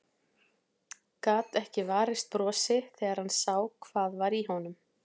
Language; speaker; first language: Icelandic; native; Icelandic